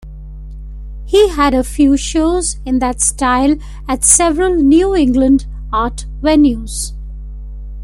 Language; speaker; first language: English; non-native, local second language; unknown